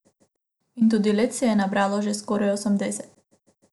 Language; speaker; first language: Slovenian; non-native, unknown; Macedonian